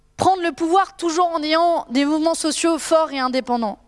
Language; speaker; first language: French; native; French